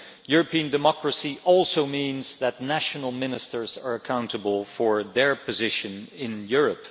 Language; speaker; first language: English; non-native, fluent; Dutch